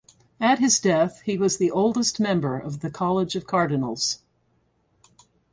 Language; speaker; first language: English; native; English